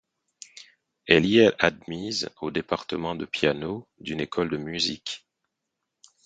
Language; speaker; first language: French; non-native, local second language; Haitian Creole